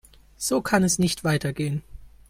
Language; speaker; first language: German; native; German